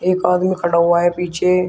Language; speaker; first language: Hindi; native; Hindi